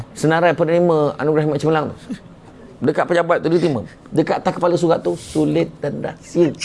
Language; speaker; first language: Malay; native; Malay